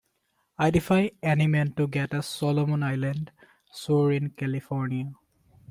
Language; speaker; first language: English; non-native, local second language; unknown